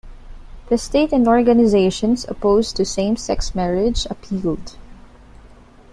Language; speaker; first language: English; non-native, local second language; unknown